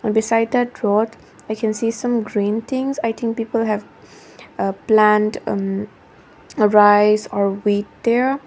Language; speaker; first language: English; non-native, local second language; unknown